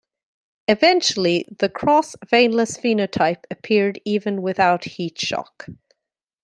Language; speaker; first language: English; native; English